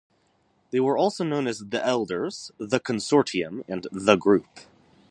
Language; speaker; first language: English; native; English